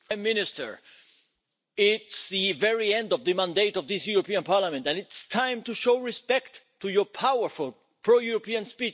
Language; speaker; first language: English; non-native, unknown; Spanish